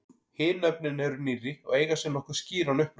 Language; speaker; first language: Icelandic; native; Icelandic